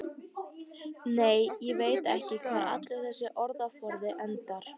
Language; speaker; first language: Icelandic; native; Icelandic